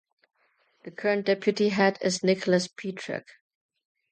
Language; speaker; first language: English; non-native, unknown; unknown